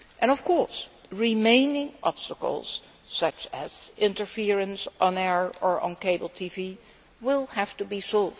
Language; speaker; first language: English; non-native, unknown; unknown